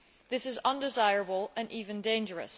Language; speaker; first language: English; non-native, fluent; Dutch